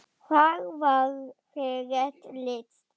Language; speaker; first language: Icelandic; non-native, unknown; German